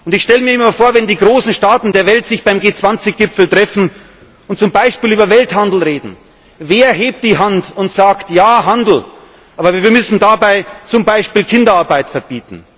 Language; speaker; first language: German; native; German